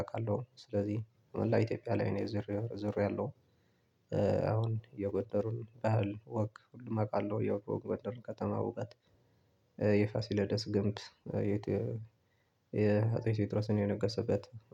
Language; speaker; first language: Amharic; non-native, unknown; Tigrinya